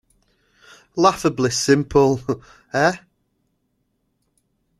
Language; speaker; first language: English; native; English